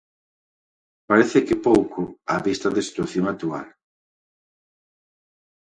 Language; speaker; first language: Galician; native; Galician